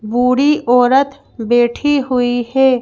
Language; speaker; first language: Hindi; native; Hindi